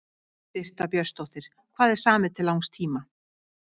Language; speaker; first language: Icelandic; native; Icelandic